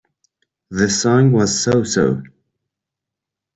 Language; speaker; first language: English; non-native, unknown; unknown